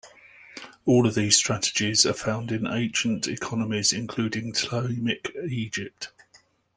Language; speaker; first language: English; native; English